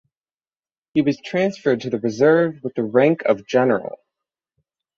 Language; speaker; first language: English; native; English